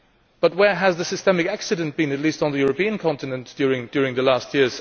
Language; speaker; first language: English; non-native, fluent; Luxembourgish